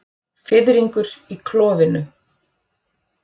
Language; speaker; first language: Icelandic; native; Icelandic